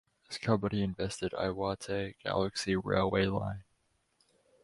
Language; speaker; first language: English; native; English